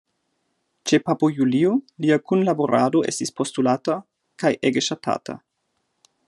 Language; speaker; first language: Esperanto; non-native, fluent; German